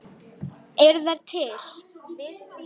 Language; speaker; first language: Icelandic; native; Icelandic